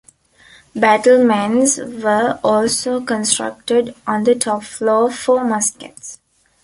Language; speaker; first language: English; non-native, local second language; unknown